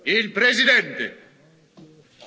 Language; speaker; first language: French; non-native, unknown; Italian